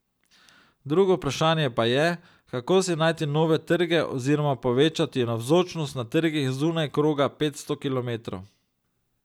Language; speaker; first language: Slovenian; native; Slovenian